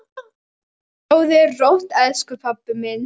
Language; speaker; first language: Icelandic; non-native, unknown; Polish